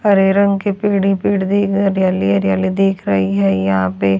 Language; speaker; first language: Hindi; native; Hindi